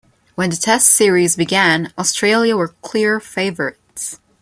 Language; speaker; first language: English; non-native, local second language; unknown